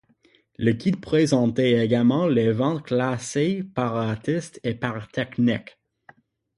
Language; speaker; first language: French; non-native, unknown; English